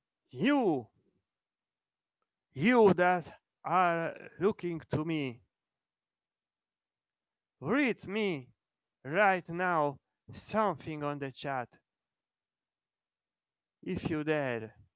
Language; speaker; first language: English; non-native, learner; Italian